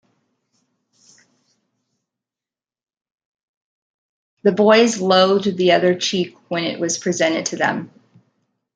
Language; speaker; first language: English; native; English